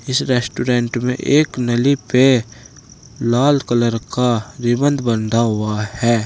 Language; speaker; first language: Hindi; native; Hindi